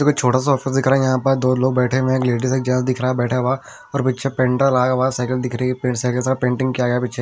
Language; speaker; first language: Hindi; non-native, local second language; Punjabi